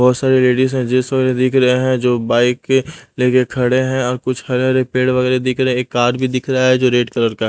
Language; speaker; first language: Hindi; non-native, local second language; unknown